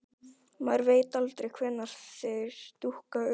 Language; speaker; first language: Icelandic; native; Icelandic